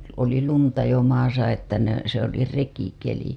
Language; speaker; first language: Finnish; native; Finnish